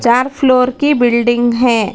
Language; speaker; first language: Hindi; non-native, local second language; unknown